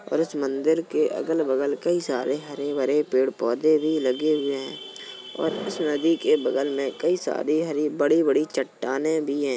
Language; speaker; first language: Hindi; native; Hindi